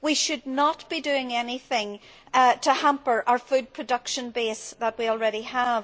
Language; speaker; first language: English; native; English